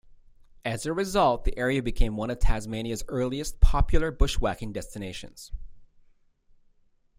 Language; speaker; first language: English; native; English